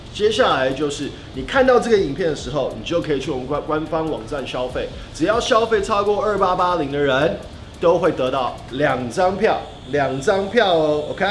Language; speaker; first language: Chinese; early bilingual, other home language; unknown